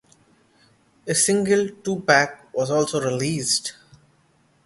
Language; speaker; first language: English; non-native, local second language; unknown